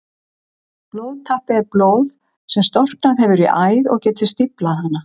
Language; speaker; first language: Icelandic; native; Icelandic